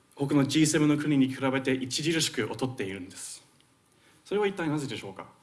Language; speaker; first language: Japanese; non-native, fluent; Finnish